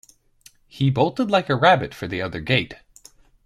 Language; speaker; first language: English; native; English